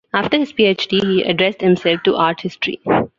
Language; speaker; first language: English; non-native, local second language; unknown